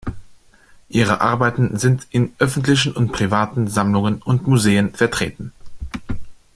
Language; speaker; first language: German; non-native, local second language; Luxembourgish